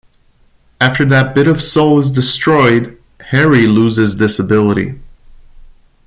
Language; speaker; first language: English; non-native, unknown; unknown